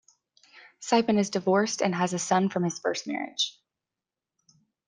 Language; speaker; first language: English; native; English